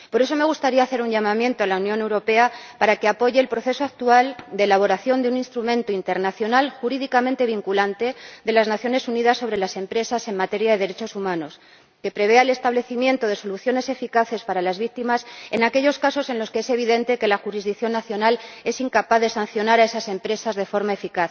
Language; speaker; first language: Spanish; native; Spanish